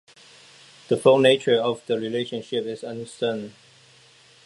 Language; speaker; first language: English; non-native, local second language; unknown